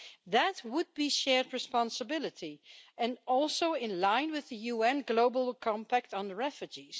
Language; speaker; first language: English; non-native, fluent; Dutch